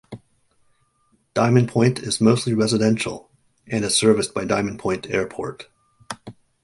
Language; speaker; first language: English; native; English